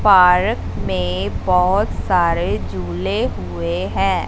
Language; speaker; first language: Hindi; non-native, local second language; Punjabi